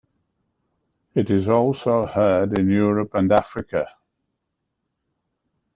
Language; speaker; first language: English; native; English